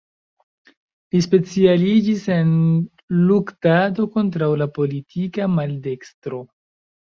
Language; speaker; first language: Esperanto; non-native, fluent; Chinese